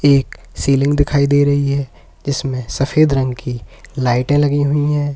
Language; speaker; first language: Hindi; native; Hindi